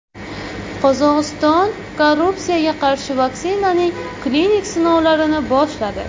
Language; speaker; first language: Uzbek; native; Uzbek